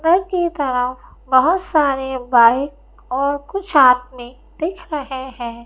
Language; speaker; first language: Hindi; native; Hindi